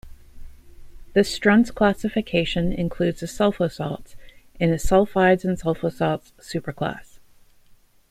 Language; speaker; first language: English; native; English